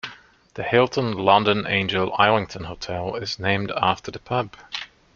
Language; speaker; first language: English; non-native, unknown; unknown